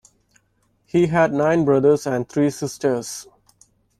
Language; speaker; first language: English; non-native, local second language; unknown